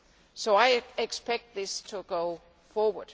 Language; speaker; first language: English; non-native, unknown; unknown